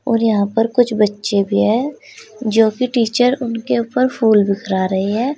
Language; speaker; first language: Hindi; native; Hindi